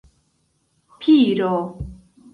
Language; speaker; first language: Esperanto; non-native, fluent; Central Kurdish